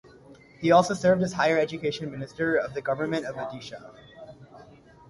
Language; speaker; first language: English; native; English